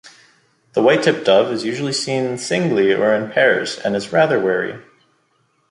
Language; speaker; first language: English; native; English